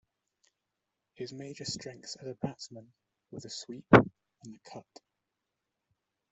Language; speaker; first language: English; native; English